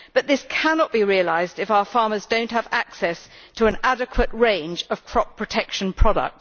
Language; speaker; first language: English; native; English